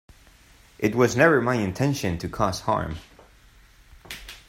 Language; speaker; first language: English; non-native, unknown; Spanish